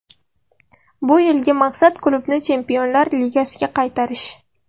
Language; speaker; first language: Uzbek; non-native, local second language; Russian